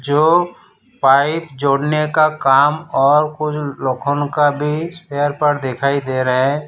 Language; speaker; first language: Hindi; non-native, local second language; Gujarati